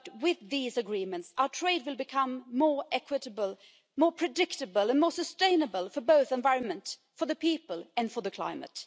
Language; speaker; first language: English; non-native, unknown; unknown